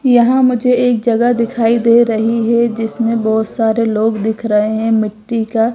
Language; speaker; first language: Hindi; non-native, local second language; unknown